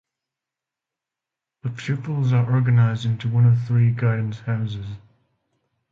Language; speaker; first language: English; non-native, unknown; Finnish